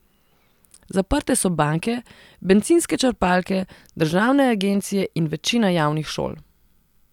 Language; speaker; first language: Slovenian; non-native, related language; Serbian